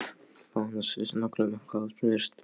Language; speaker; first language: Icelandic; non-native, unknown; Polish